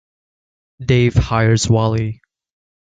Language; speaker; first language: English; native; English